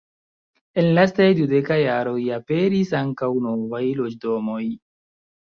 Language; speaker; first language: Esperanto; non-native, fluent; Chinese